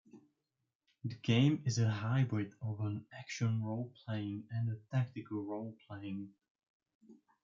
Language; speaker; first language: English; non-native, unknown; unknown